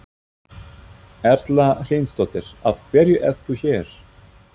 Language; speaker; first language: Icelandic; non-native, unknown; German